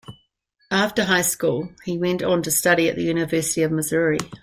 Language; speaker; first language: English; native; English